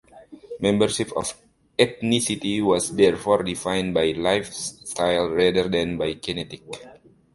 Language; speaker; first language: English; non-native, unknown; Indonesian